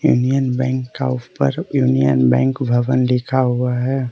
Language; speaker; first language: Hindi; early bilingual, other home language; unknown